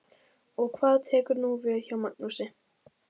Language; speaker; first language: Icelandic; native; Icelandic